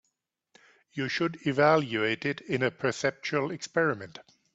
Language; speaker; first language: English; native; English